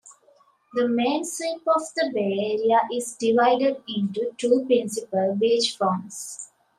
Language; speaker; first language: English; native; English